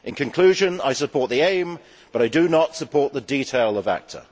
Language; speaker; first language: English; native; English